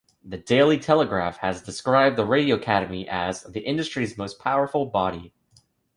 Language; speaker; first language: English; native; English